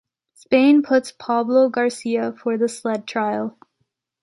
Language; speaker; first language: English; native; English